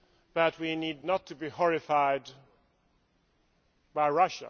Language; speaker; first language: English; non-native, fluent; Swedish